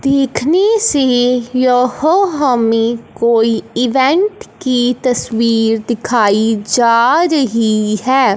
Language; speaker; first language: Hindi; non-native, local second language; Punjabi